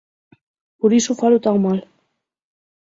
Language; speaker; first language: Galician; native; Galician